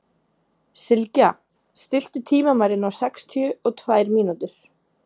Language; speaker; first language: Icelandic; native; Icelandic